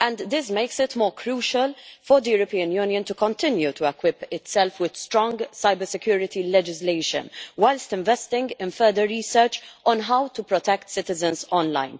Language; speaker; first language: English; non-native, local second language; Maltese